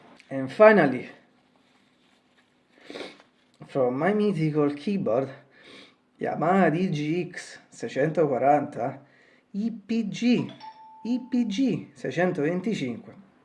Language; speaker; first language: English; non-native, learner; Italian